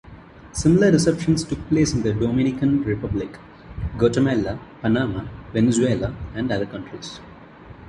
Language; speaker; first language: English; non-native, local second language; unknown